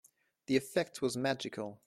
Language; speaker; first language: English; non-native, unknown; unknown